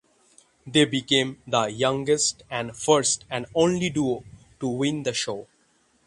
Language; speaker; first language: English; non-native, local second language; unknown